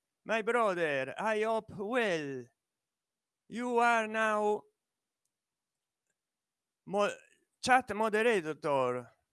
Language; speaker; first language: English; non-native, learner; Italian